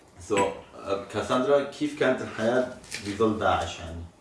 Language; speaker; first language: Arabic; native; Arabic